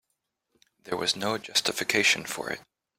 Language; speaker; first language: English; native; English